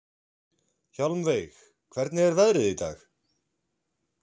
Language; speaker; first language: Icelandic; native; Icelandic